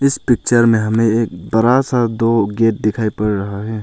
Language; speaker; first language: Hindi; non-native, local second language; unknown